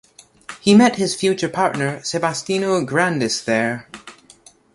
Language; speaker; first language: English; native; English